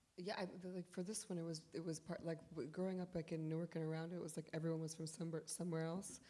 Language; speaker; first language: English; early bilingual, other home language; Polish